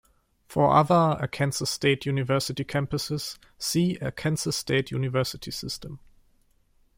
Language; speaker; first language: English; non-native, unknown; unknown